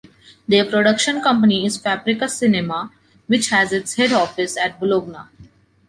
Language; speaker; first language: English; non-native, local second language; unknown